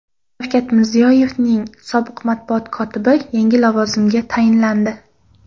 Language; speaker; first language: Uzbek; non-native, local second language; Kara-Kalpak